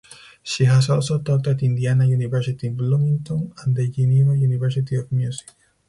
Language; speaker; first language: English; non-native, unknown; Spanish